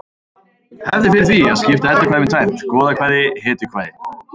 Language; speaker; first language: Icelandic; native; Icelandic